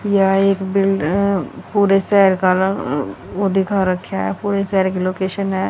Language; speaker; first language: Hindi; native; Hindi